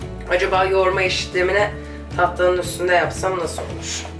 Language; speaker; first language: Turkish; early bilingual, other home language; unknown